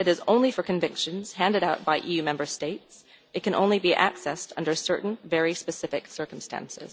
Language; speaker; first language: English; non-native, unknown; Dutch